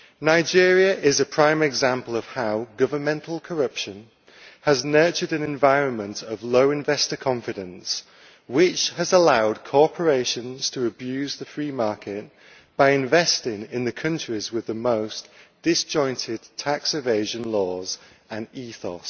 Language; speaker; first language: English; native; English